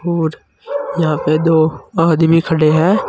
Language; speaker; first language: Hindi; native; Hindi